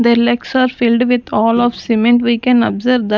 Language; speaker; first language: English; non-native, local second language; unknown